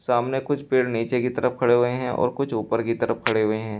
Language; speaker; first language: Hindi; native; Hindi